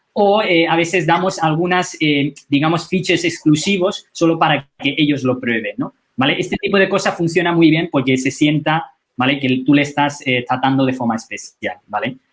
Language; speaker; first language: Spanish; non-native, fluent; Chinese